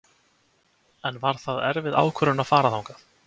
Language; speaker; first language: Icelandic; native; Icelandic